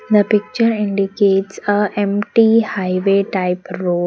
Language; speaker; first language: English; non-native, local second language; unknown